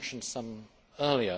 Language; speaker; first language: English; native; English